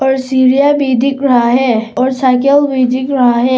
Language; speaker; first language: Hindi; early bilingual, other home language; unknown